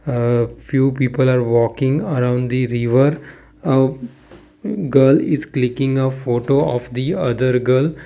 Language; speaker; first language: English; non-native, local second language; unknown